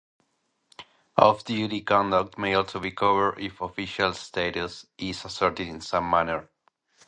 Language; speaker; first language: English; non-native, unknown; Spanish